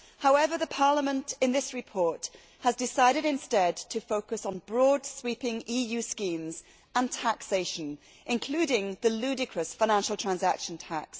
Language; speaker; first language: English; native; English